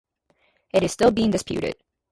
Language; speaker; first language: English; native; English